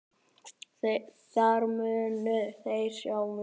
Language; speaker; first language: Icelandic; native; Icelandic